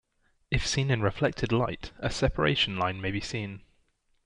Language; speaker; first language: English; native; English